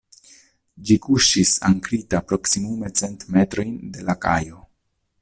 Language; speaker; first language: Esperanto; non-native, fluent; Italian